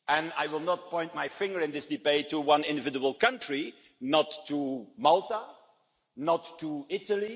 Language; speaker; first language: English; non-native, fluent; Dutch